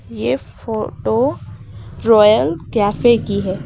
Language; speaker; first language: Hindi; native; Hindi